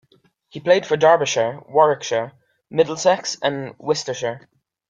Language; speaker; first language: English; native; English